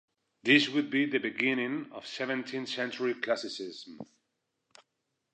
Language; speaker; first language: English; non-native, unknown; Spanish